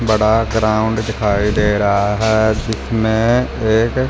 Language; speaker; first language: Hindi; non-native, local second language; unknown